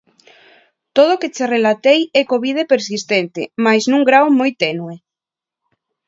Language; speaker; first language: Galician; non-native, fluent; Spanish